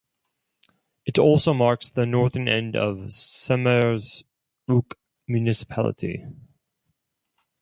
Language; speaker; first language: English; non-native, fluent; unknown